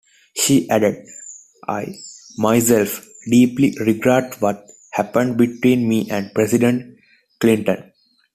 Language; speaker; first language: English; non-native, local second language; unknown